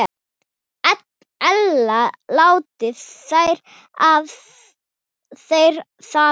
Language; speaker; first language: Icelandic; non-native, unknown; Thai